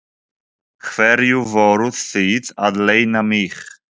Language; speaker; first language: Icelandic; non-native, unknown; Polish